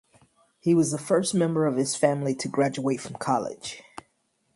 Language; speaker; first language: English; native; English